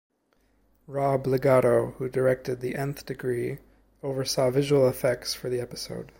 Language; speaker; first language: English; native; English